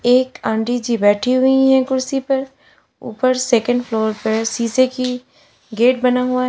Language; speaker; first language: Hindi; native; Hindi